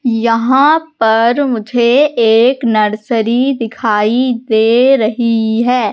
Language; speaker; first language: Hindi; native; Hindi